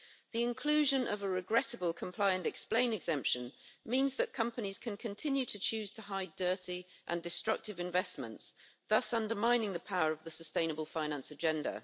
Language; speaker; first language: English; native; English